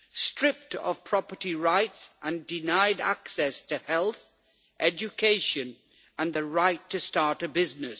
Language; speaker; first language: English; native; English